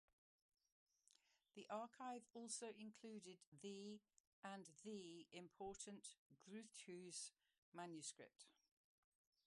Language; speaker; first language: English; native; English